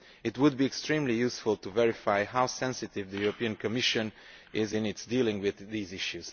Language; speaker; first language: English; non-native, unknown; Romanian